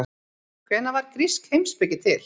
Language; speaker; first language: Icelandic; native; Icelandic